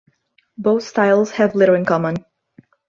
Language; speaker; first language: English; non-native, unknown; Portuguese